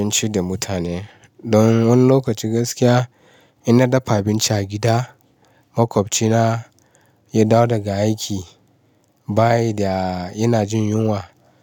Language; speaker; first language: Hausa; non-native, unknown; Yoruba